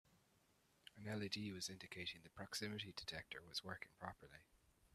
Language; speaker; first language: English; native; English